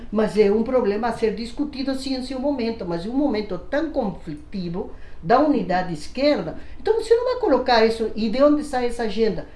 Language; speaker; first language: Portuguese; non-native, fluent; Spanish